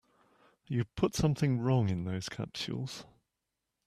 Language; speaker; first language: English; native; English